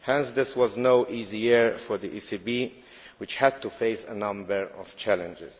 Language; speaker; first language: English; non-native, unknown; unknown